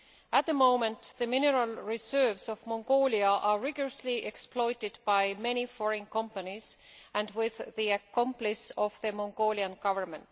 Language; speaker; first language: English; non-native, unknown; Estonian